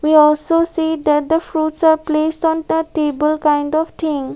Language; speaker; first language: English; non-native, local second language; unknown